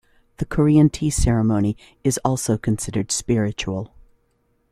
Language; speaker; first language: English; native; English